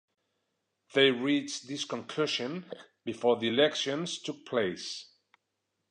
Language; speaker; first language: English; non-native, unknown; Spanish